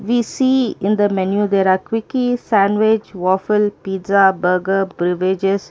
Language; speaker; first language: English; non-native, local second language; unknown